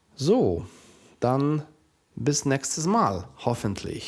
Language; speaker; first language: German; non-native, fluent; Polish